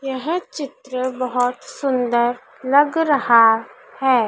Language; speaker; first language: Hindi; native; Hindi